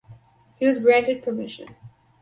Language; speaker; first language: English; native; English